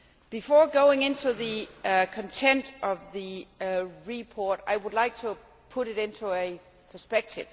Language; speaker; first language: English; non-native, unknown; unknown